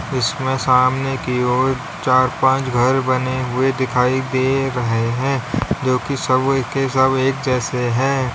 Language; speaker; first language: Hindi; native; Hindi